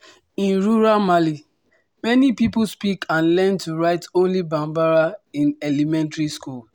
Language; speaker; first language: English; non-native, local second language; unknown